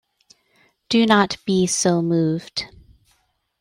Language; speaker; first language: English; native; English